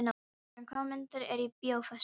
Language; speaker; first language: Icelandic; non-native, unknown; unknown